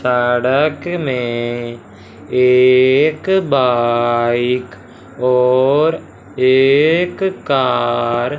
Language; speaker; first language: Hindi; non-native, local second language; Punjabi